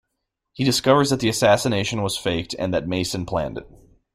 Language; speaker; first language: English; native; English